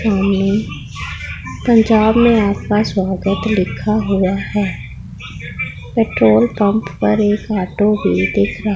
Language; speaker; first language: Hindi; non-native, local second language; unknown